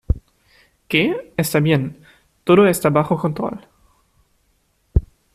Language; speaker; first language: Spanish; non-native, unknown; German